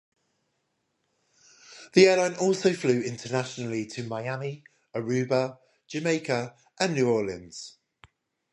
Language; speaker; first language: English; native; English